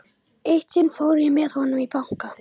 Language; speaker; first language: Icelandic; non-native, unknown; Romanian